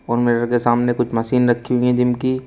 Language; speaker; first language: Hindi; native; Hindi